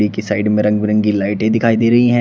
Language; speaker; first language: Hindi; native; Hindi